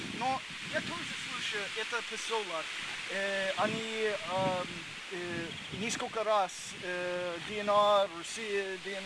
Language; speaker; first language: Russian; non-native, learner; English